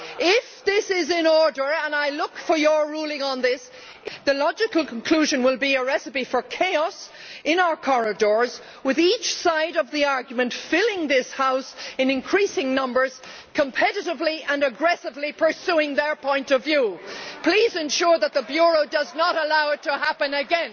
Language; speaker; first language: English; native; English